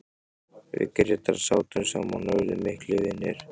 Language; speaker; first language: Icelandic; native; Icelandic